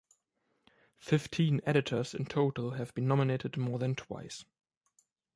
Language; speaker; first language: English; non-native, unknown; German